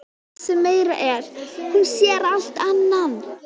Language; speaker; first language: Icelandic; native; Icelandic